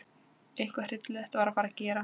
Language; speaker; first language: Icelandic; non-native, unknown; Polish